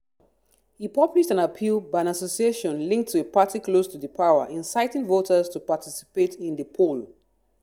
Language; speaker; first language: English; non-native, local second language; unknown